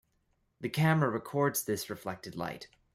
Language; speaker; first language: English; native; English